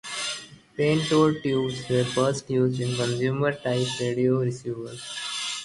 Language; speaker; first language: English; non-native, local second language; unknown